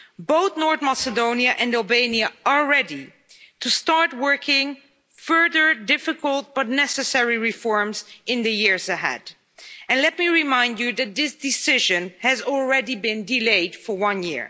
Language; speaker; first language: English; non-native, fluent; Dutch